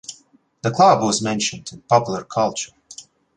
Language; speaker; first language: English; non-native, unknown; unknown